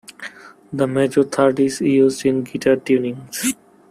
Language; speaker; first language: English; non-native, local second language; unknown